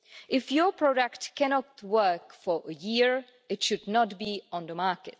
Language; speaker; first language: English; non-native, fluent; Czech